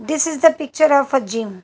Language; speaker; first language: English; non-native, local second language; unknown